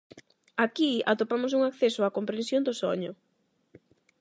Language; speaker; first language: Galician; non-native, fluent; Spanish